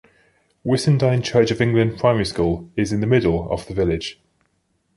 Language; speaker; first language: English; native; English